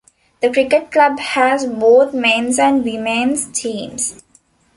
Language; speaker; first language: English; non-native, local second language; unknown